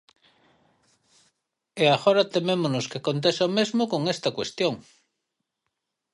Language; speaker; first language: Galician; native; Galician